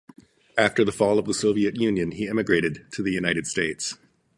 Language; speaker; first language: English; native; English